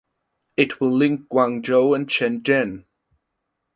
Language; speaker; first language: English; non-native, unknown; German